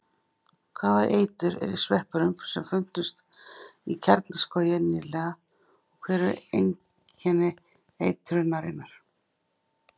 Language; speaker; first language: Icelandic; native; Icelandic